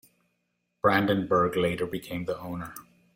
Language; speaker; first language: English; non-native, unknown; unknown